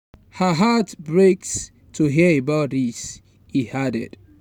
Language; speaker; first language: English; non-native, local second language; Yoruba